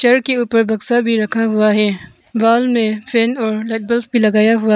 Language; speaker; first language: Hindi; non-native, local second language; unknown